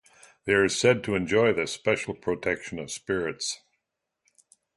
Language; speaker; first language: English; native; English